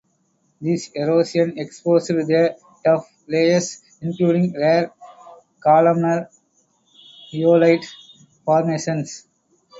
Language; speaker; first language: English; non-native, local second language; Tamil